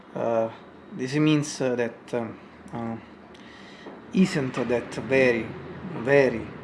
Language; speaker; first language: English; non-native, learner; Italian